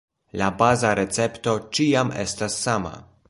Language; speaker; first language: Esperanto; non-native, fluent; Polish